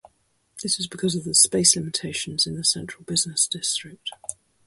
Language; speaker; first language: English; native; English